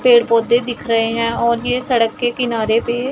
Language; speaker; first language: Hindi; non-native, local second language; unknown